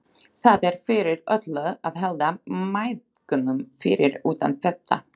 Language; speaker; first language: Icelandic; non-native, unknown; Slovak